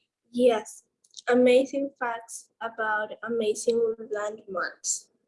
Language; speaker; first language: English; non-native, learner; Spanish